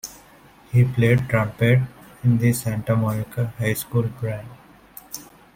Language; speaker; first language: English; non-native, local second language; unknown